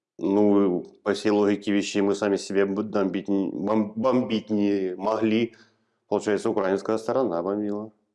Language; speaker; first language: Russian; native; Russian